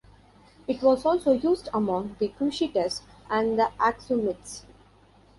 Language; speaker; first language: English; non-native, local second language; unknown